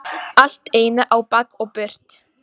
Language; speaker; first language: Icelandic; non-native, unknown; Polish